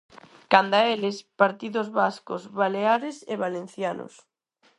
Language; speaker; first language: Galician; non-native, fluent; Spanish